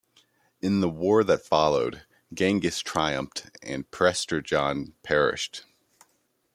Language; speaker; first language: English; native; English